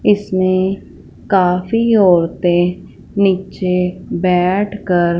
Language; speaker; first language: Hindi; non-native, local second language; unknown